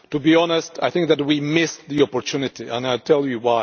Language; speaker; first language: English; non-native, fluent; Czech